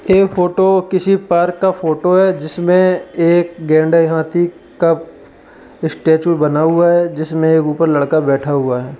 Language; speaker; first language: Hindi; native; Hindi